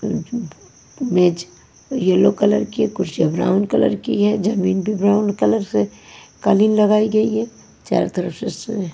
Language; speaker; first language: Hindi; non-native, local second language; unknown